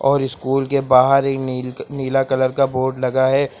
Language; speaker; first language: Hindi; native; Hindi